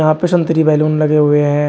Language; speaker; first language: Hindi; native; Hindi